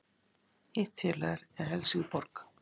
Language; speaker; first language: Icelandic; native; Icelandic